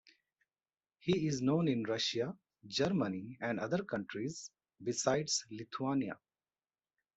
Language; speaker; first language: English; non-native, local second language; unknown